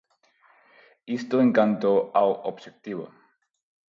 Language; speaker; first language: Galician; non-native, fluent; Spanish